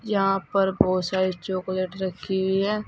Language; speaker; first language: Hindi; native; Hindi